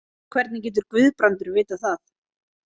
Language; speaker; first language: Icelandic; native; Icelandic